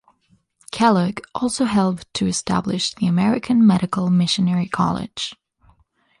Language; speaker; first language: English; non-native, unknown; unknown